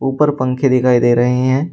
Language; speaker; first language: Hindi; native; Hindi